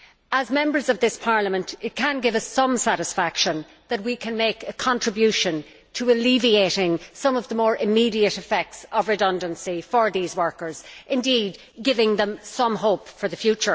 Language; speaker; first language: English; native; English